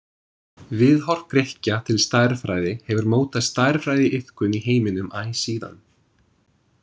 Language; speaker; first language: Icelandic; non-native, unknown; English